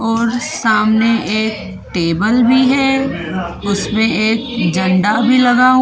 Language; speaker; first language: Hindi; native; Hindi